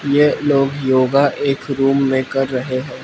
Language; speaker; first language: Hindi; non-native, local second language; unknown